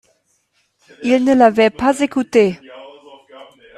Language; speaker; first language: French; non-native, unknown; German